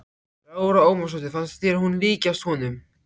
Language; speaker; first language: Icelandic; native; Icelandic